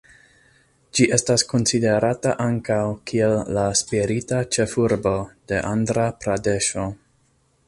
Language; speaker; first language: Esperanto; non-native, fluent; English